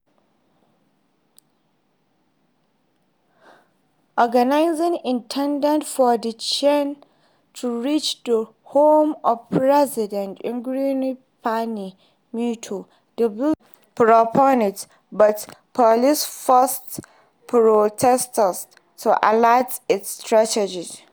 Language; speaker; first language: English; non-native, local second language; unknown